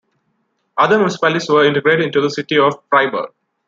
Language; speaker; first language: English; non-native, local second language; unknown